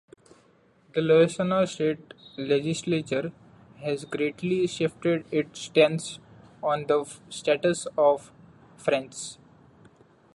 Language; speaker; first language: English; non-native, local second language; Marathi